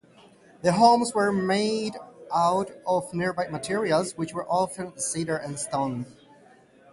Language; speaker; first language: English; native; English